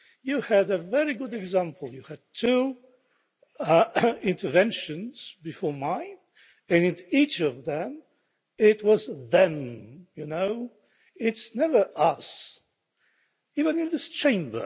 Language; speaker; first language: English; non-native, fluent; Polish